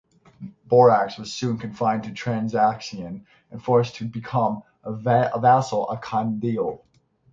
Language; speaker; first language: English; native; English